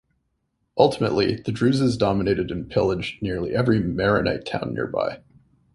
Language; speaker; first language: English; native; English